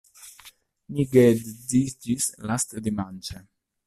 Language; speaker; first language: Esperanto; non-native, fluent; Italian